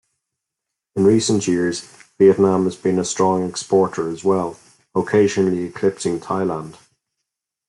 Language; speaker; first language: English; native; English